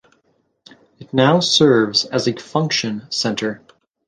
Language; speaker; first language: English; native; English